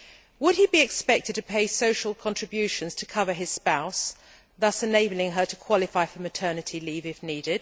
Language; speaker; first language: English; native; English